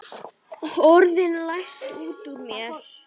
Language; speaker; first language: Icelandic; native; Icelandic